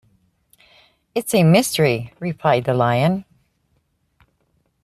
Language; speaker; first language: English; native; English